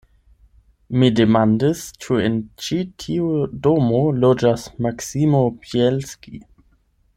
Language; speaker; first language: Esperanto; non-native, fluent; German